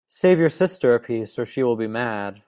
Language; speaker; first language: English; native; English